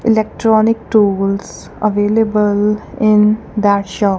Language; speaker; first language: English; non-native, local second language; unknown